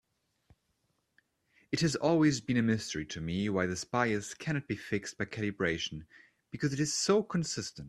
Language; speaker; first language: English; native; English